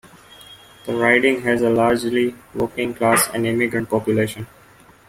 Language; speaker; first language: English; non-native, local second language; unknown